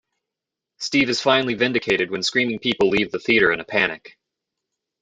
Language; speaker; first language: English; native; English